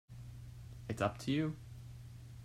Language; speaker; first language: English; native; English